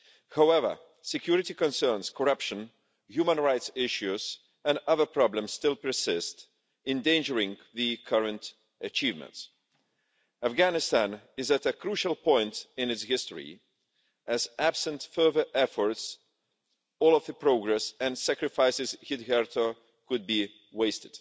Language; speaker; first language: English; non-native, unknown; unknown